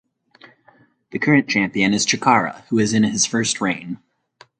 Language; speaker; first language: English; native; English